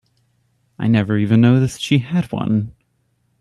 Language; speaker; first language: English; native; English